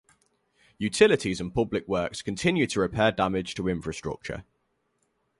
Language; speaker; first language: English; native; English